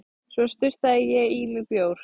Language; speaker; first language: Icelandic; native; Icelandic